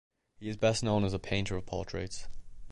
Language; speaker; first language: English; native; English